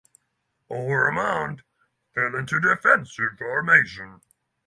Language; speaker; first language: English; non-native, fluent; Norwegian